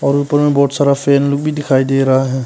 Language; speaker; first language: Hindi; early bilingual, other home language; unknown